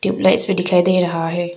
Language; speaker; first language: Hindi; non-native, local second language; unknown